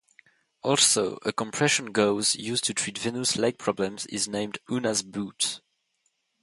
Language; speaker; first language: English; non-native, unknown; French